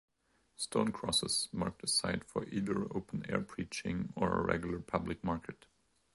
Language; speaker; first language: English; non-native, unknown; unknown